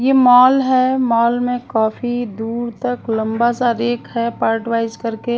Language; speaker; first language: Hindi; non-native, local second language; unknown